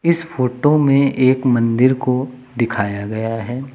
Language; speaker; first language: Hindi; native; Hindi